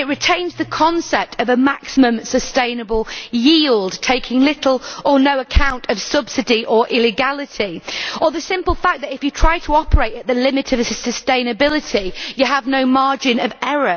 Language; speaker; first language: English; native; English